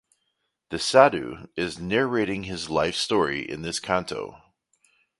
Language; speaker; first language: English; native; English